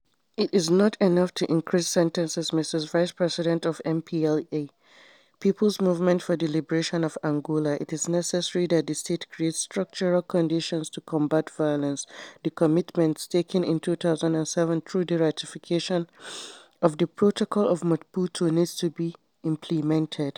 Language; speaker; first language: English; non-native, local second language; Hausa